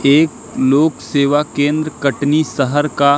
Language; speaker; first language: Hindi; native; Hindi